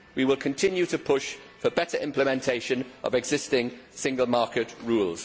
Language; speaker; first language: English; native; English